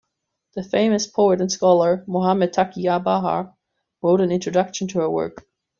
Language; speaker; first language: English; non-native, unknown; German